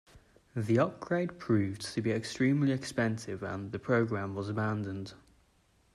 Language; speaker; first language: English; native; English